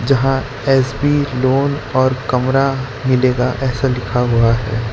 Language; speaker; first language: Hindi; non-native, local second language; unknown